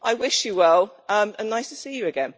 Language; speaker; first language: English; native; English